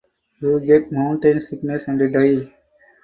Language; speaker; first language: English; non-native, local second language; Tamil